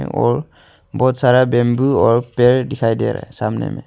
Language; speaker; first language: Hindi; non-native, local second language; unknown